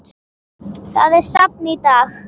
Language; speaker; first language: Icelandic; native; Icelandic